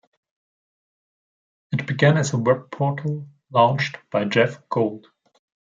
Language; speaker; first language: English; non-native, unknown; German